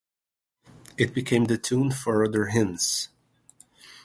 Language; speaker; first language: English; native; English